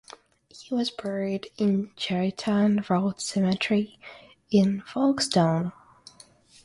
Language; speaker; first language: English; non-native, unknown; Russian